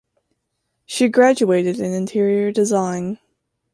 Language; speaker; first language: English; native; English